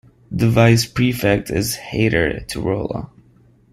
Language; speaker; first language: English; non-native, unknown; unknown